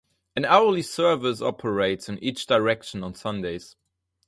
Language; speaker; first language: English; non-native, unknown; German